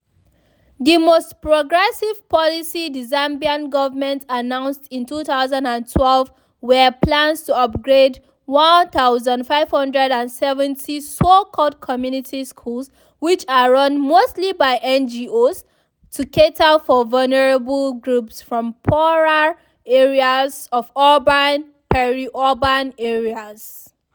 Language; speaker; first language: English; non-native, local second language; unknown